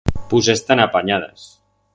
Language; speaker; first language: Aragonese; non-native, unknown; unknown